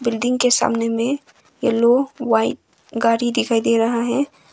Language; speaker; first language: Hindi; non-native, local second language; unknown